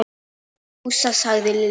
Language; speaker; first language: Icelandic; non-native, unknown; Polish